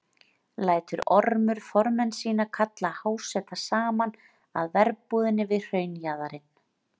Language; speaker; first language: Icelandic; native; Icelandic